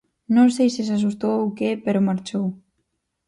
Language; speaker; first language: Galician; native; Galician